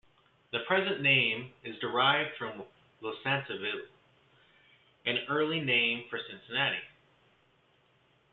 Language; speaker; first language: English; native; English